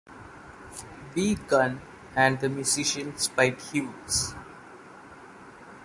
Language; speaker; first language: English; non-native, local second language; Malayalam